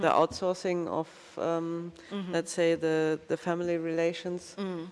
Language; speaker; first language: English; non-native, fluent; German